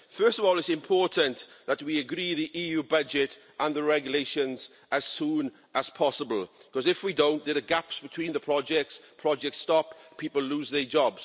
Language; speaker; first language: English; native; English